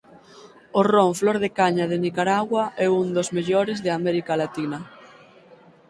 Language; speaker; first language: Galician; native; Galician